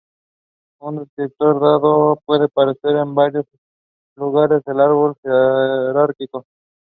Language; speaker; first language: English; non-native, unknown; Spanish